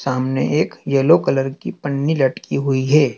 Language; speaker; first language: Hindi; native; Hindi